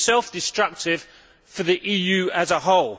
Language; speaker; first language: English; native; English